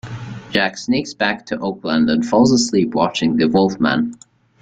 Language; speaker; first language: English; native; English